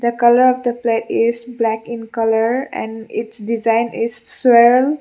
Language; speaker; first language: English; non-native, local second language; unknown